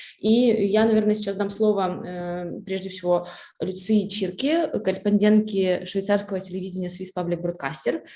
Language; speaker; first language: Russian; native; Russian